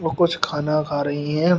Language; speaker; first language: Hindi; native; Hindi